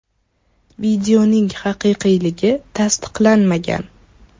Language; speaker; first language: Uzbek; non-native, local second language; Russian